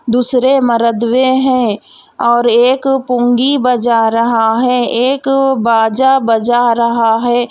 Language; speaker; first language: Hindi; non-native, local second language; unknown